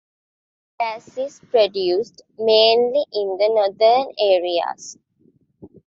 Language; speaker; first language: English; non-native, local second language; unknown